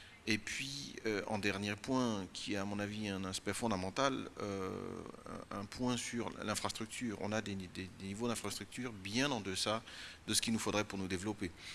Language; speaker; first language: French; non-native, local second language; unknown